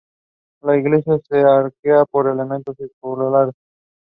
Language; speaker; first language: English; non-native, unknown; Spanish